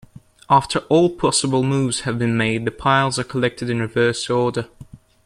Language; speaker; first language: English; native; English